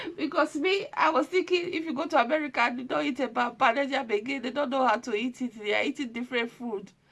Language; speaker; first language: English; non-native, local second language; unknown